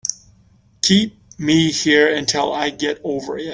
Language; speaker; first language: English; native; English